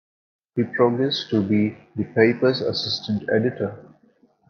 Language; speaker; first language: English; non-native, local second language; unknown